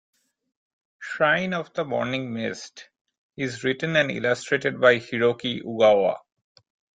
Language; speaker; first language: English; non-native, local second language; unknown